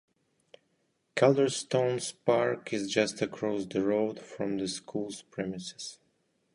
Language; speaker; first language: English; non-native, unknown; Russian